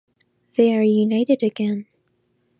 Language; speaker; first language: English; native; English